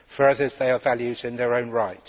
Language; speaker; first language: English; native; English